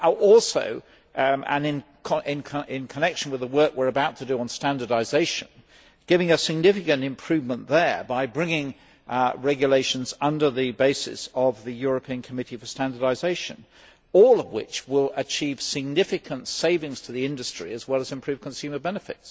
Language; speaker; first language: English; native; English